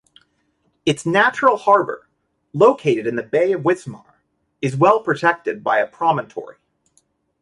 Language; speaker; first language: English; native; English